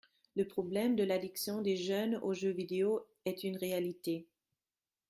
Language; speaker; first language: French; non-native, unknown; German